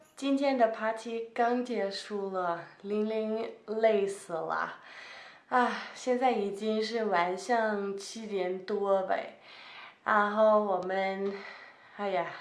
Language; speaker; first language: Chinese; non-native, learner; Danish